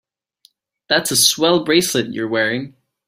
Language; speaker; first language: English; native; English